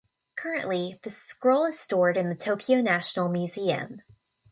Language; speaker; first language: English; native; English